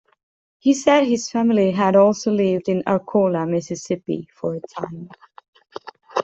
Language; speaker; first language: English; non-native, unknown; Catalan